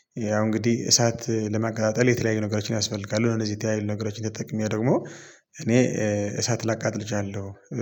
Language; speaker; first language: Amharic; non-native, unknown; Tigrinya